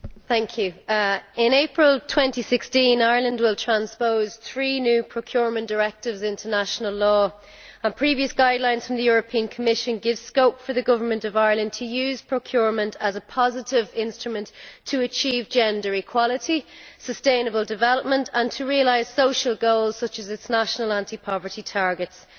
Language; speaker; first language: English; native; English